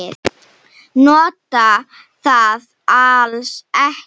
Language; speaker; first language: Icelandic; non-native, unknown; Slovenian